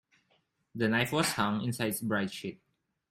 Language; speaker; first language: English; non-native, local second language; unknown